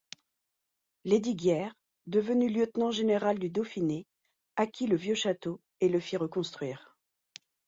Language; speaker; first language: French; native; French